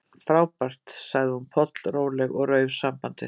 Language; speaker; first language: Icelandic; native; Icelandic